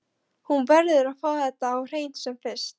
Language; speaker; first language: Icelandic; non-native, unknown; Polish